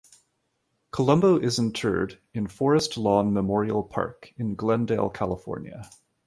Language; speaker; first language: English; native; English